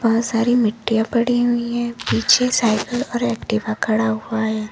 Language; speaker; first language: Hindi; native; Hindi